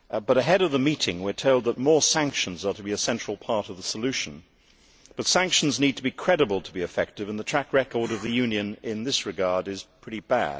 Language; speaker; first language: English; native; English